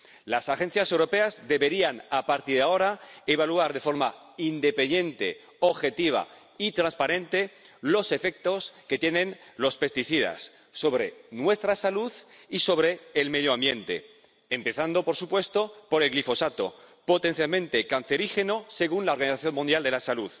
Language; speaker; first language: Spanish; native; Spanish